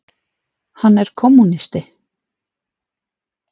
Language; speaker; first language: Icelandic; native; Icelandic